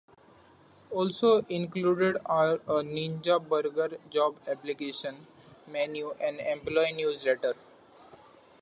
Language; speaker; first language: English; non-native, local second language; Marathi